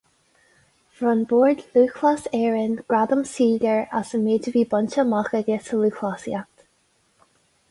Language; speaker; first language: Irish; non-native, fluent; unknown